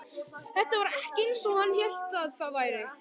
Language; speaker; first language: Icelandic; native; Icelandic